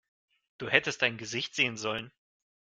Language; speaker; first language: German; non-native, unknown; Russian